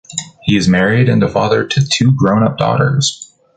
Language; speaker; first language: English; native; English